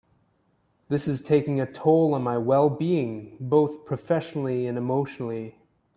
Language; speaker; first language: English; native; English